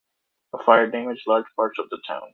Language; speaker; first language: English; native; English